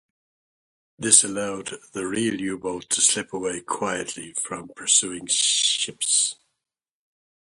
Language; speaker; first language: English; native; English